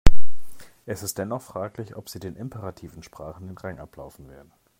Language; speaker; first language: German; native; German